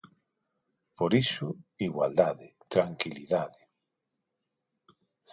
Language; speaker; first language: Galician; non-native, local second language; Spanish